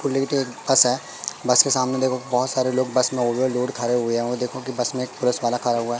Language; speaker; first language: Hindi; native; Hindi